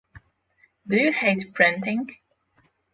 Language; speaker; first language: English; non-native, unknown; Polish